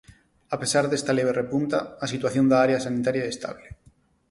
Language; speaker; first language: Galician; non-native, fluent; Spanish